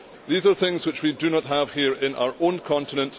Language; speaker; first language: English; native; English